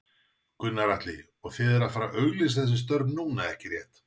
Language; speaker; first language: Icelandic; native; Icelandic